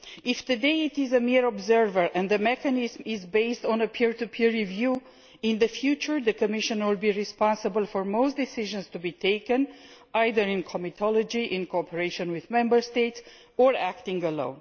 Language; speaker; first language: English; non-native, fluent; Romanian